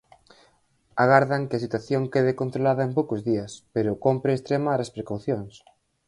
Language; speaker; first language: Galician; native; Galician